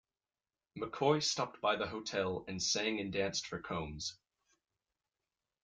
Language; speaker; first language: English; native; English